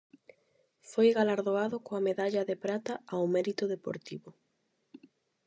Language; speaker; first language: Galician; non-native, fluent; Spanish